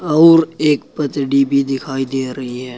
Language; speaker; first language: Hindi; native; Hindi